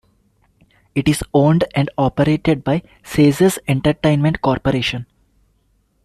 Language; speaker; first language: English; non-native, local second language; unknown